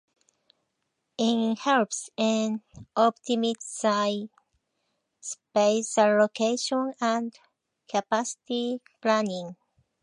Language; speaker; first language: English; non-native, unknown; Japanese